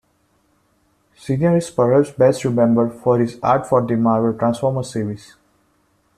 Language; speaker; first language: English; non-native, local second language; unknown